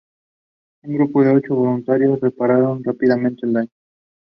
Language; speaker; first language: English; non-native, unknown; Spanish